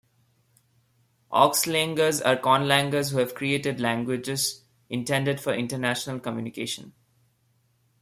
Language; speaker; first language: English; non-native, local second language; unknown